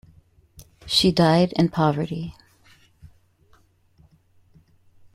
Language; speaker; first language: English; native; English